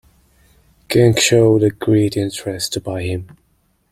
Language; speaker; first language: English; non-native, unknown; Mongolian